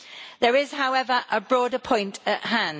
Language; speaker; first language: English; native; English